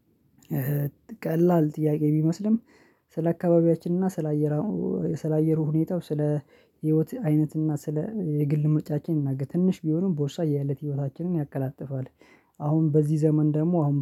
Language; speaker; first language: Amharic; non-native, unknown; Oromo